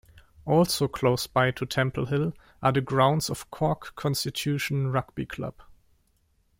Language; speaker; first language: English; non-native, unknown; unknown